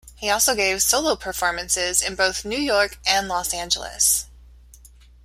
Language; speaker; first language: English; native; English